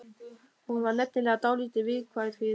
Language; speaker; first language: Icelandic; non-native, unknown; German